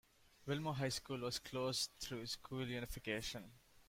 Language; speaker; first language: English; non-native, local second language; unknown